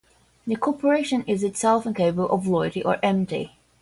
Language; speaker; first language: English; non-native, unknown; Portuguese